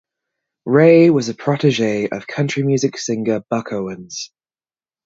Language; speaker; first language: English; native; English